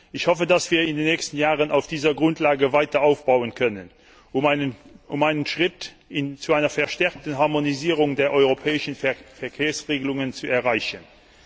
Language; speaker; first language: German; non-native, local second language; Luxembourgish